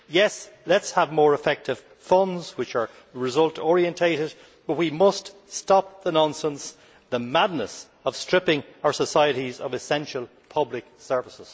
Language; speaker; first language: English; native; English